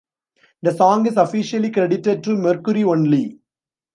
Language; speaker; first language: English; non-native, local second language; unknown